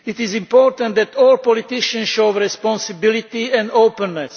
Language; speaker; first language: English; non-native, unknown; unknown